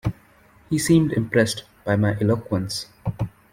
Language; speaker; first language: English; non-native, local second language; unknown